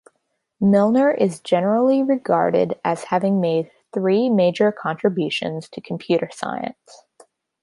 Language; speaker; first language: English; native; English